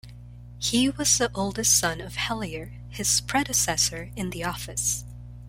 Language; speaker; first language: English; non-native, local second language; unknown